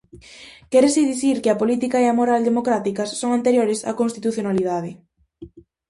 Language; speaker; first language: Galician; native; Galician